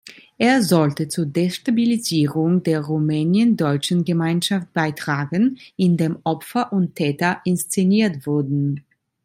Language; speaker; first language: German; non-native, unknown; Italian